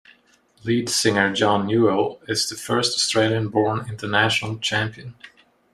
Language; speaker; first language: English; non-native, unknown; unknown